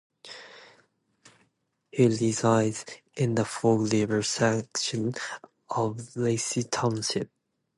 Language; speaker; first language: English; non-native, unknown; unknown